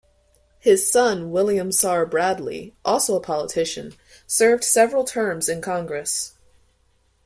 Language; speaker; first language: English; native; English